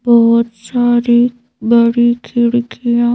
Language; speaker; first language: Hindi; native; Hindi